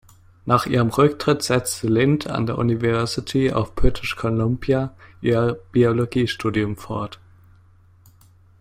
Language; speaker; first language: German; native; German